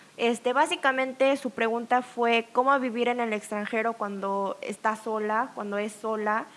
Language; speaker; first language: Spanish; early bilingual, other home language; Korean